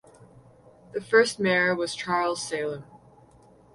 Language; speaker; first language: English; native; English